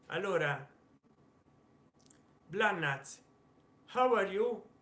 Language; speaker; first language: English; non-native, learner; Italian